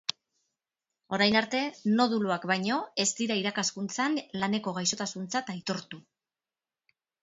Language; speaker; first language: Basque; non-native, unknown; Spanish